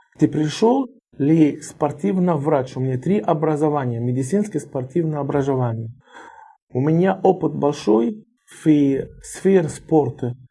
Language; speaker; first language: Russian; non-native, learner; Arabic